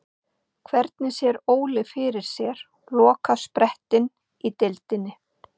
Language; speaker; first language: Icelandic; native; Icelandic